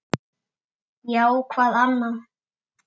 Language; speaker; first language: Icelandic; native; Icelandic